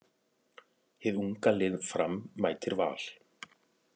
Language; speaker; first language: Icelandic; native; Icelandic